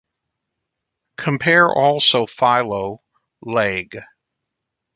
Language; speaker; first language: English; native; English